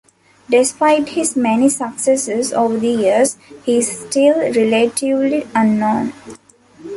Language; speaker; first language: English; non-native, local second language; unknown